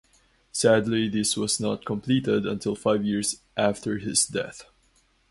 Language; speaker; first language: English; non-native, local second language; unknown